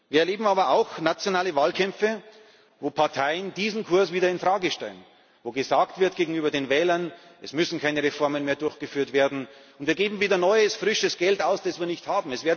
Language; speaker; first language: German; native; German